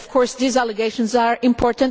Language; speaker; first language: English; non-native, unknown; Portuguese